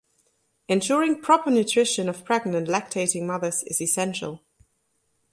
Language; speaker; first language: English; non-native, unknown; German